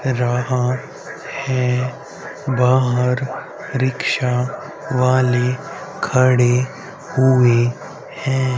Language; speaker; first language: Hindi; native; Hindi